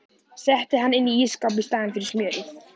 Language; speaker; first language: Icelandic; native; Icelandic